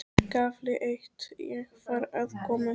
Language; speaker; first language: Icelandic; native; Icelandic